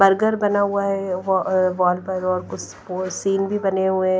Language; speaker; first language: Hindi; non-native, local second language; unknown